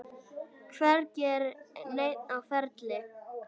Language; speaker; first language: Icelandic; native; Icelandic